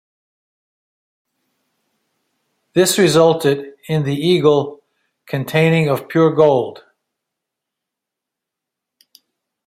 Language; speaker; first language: English; native; English